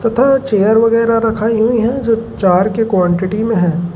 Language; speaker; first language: Hindi; native; Hindi